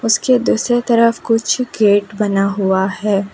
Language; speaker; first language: Hindi; non-native, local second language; Gujarati